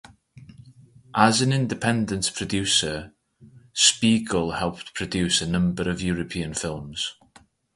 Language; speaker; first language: English; native; English